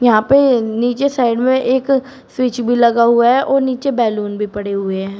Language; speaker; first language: Hindi; native; Hindi